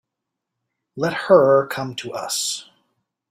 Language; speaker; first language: English; native; English